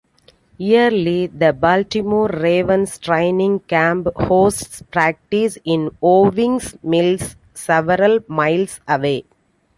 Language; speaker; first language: English; non-native, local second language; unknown